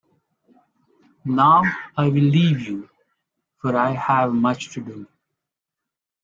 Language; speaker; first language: English; non-native, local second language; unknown